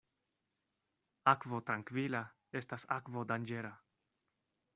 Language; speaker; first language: Esperanto; non-native, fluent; Spanish